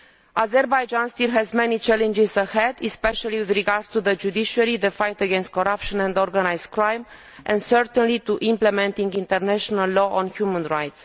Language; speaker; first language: English; non-native, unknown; Romanian